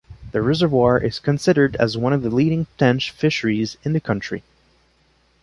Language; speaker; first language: English; non-native, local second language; French